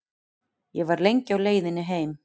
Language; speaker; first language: Icelandic; native; Icelandic